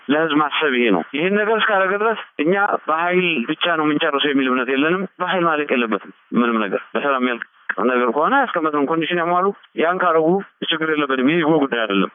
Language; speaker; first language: Amharic; non-native, local second language; Tigrinya